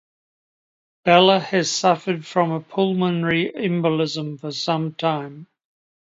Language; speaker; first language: English; native; English